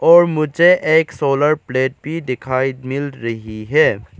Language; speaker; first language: Hindi; non-native, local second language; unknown